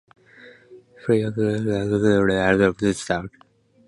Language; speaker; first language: English; non-native, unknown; Japanese